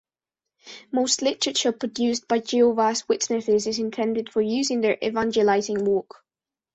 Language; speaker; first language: English; non-native, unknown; Spanish